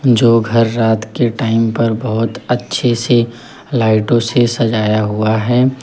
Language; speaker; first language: Hindi; native; Hindi